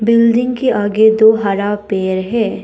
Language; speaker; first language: Hindi; non-native, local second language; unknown